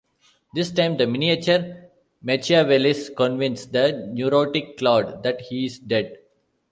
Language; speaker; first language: English; non-native, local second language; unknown